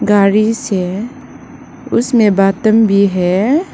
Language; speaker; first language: Hindi; non-native, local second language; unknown